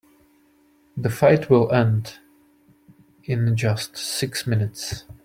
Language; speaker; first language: English; non-native, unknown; Czech